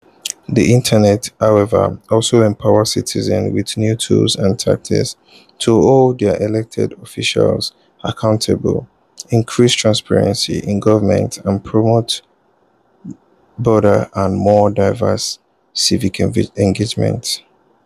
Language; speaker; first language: English; non-native, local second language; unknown